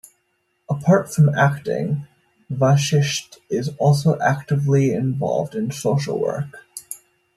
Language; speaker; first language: English; native; English